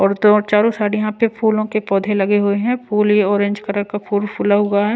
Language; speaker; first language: Hindi; non-native, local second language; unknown